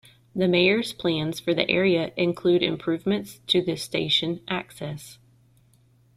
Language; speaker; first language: English; native; English